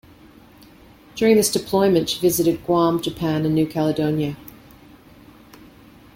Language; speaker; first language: English; native; English